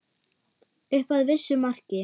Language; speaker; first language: Icelandic; non-native, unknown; German